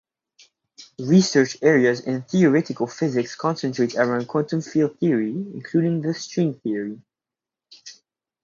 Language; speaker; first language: English; native; English